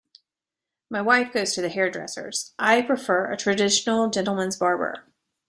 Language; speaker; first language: English; native; English